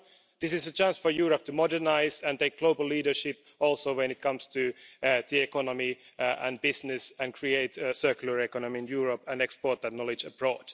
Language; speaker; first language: English; non-native, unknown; Finnish